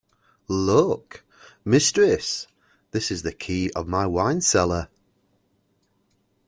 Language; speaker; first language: English; native; English